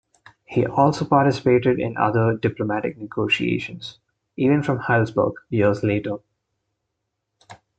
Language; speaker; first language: English; non-native, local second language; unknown